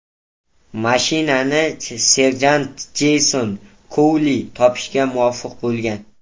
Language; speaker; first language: Uzbek; native; Uzbek